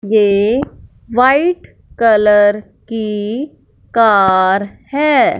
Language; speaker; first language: Hindi; non-native, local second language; Punjabi